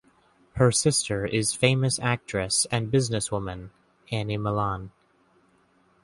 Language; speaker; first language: English; native; English